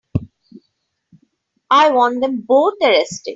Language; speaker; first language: English; non-native, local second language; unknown